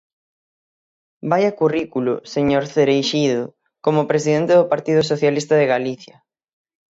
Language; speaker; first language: Galician; native; Galician